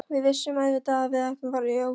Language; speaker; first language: Icelandic; non-native, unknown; Polish